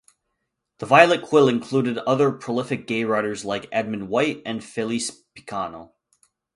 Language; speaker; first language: English; native; English